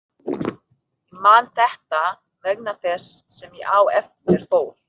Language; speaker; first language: Icelandic; non-native, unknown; Filipino